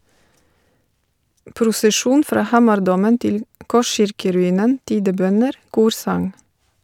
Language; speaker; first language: Norwegian; non-native, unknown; Bulgarian